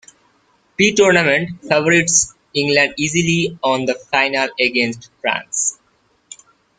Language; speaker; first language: English; native; English